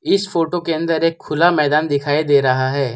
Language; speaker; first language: Hindi; non-native, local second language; Gujarati